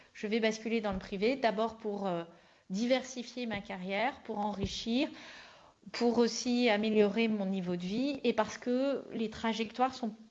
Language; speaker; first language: French; native; French